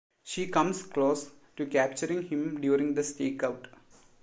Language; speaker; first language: English; non-native, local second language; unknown